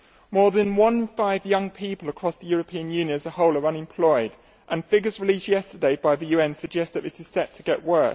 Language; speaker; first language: English; native; English